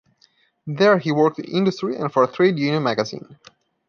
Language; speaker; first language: English; non-native, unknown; Portuguese